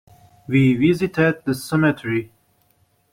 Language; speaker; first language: English; non-native, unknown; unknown